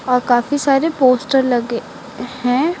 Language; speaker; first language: Hindi; native; Hindi